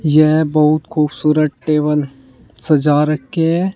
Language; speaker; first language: Hindi; native; Hindi